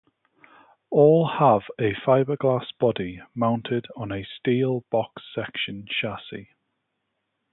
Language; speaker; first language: English; native; English